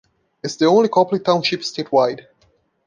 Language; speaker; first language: English; non-native, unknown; Portuguese